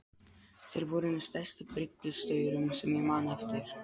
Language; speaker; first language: Icelandic; non-native, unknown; Polish